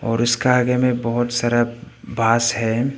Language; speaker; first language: Hindi; non-native, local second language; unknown